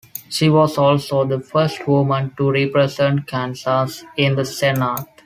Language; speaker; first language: English; non-native, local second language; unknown